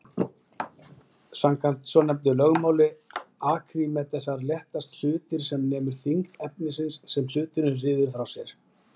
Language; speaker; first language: Icelandic; native; Icelandic